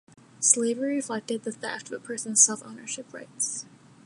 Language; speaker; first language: English; native; English